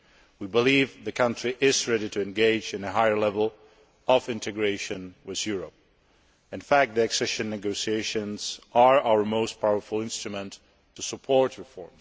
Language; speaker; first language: English; non-native, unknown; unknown